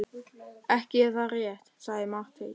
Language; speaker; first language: Icelandic; non-native, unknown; German